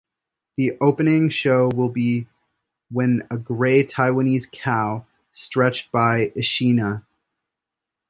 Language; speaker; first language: English; native; English